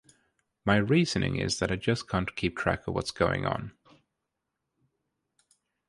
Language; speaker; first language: English; native; English